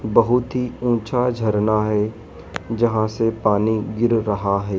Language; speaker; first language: Hindi; native; Hindi